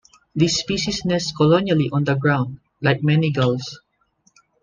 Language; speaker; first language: English; non-native, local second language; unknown